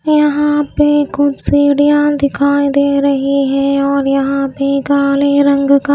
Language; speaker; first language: Hindi; native; Hindi